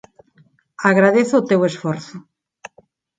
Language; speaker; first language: Galician; non-native, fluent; Spanish